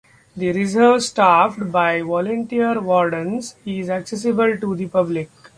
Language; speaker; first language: English; non-native, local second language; Marathi